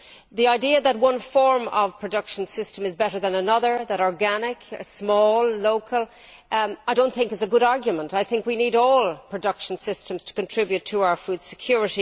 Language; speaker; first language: English; native; English